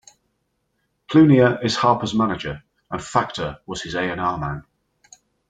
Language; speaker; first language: English; native; English